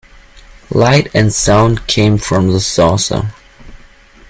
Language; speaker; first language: English; non-native, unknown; German